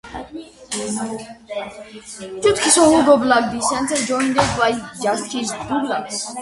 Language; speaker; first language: English; non-native, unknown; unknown